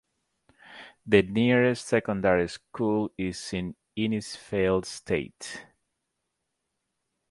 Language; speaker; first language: English; native; English